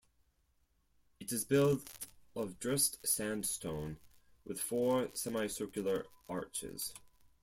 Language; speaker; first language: English; non-native, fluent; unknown